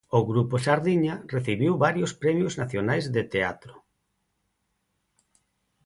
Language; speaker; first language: Galician; non-native, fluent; Spanish